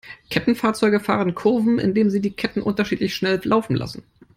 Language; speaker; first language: English; non-native, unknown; German